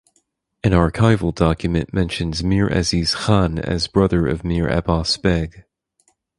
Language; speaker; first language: English; native; English